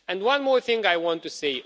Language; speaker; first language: English; non-native, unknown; Romanian